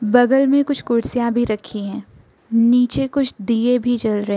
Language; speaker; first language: Hindi; non-native, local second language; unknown